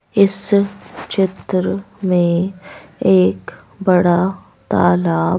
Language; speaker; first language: Hindi; native; Hindi